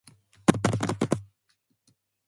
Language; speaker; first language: English; non-native, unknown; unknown